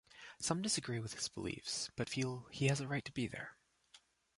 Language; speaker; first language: English; native; English